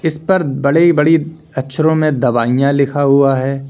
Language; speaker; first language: Hindi; native; Hindi